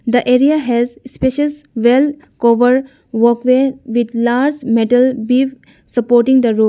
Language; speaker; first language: English; non-native, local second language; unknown